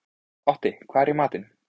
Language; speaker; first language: Icelandic; native; Icelandic